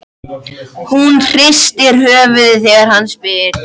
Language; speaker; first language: Icelandic; native; Icelandic